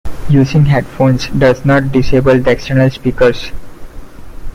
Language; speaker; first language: English; non-native, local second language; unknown